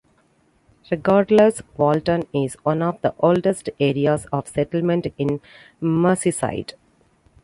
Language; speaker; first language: English; non-native, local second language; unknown